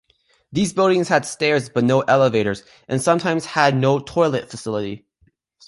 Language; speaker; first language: English; native; English